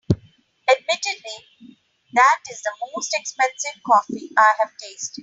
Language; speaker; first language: English; non-native, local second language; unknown